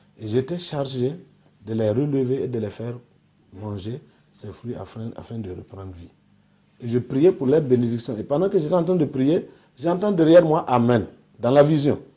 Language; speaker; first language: French; non-native, local second language; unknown